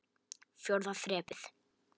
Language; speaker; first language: Icelandic; non-native, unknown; Polish